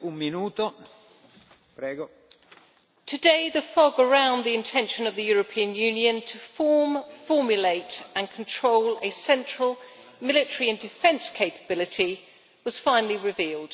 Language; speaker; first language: English; native; English